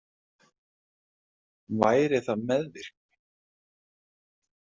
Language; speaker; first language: Icelandic; native; Icelandic